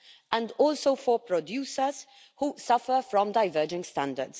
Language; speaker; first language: English; non-native, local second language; Maltese